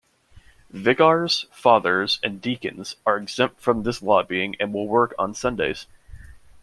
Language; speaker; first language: English; native; English